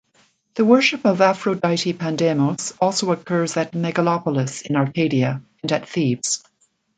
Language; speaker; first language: English; native; English